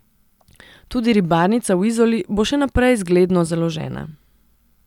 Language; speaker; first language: Slovenian; non-native, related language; Serbian